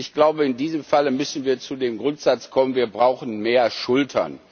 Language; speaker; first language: German; non-native, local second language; Luxembourgish